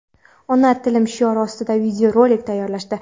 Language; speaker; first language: Uzbek; non-native, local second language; Kara-Kalpak